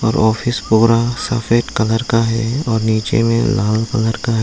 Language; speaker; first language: Hindi; non-native, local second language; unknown